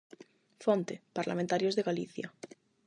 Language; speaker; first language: Galician; non-native, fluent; Spanish